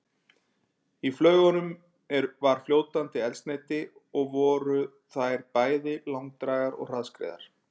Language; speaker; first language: Icelandic; native; Icelandic